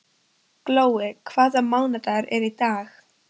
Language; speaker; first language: Icelandic; non-native, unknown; Polish